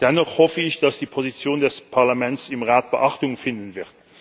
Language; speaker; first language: German; non-native, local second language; Luxembourgish